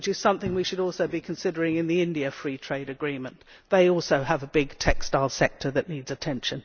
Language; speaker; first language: English; native; English